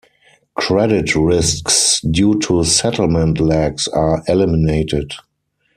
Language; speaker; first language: English; non-native, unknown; German